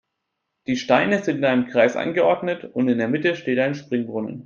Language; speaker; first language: German; native; German